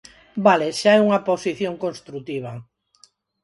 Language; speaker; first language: Galician; non-native, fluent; Spanish